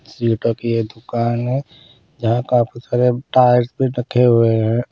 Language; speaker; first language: Hindi; non-native, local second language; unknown